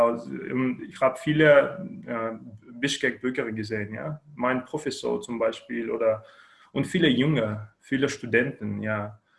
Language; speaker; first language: German; non-native, learner; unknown